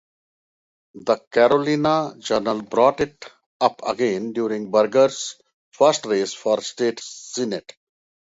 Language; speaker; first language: English; non-native, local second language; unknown